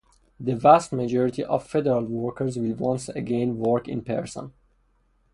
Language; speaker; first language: English; non-native, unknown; Persian